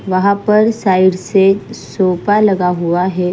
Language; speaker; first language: Hindi; non-native, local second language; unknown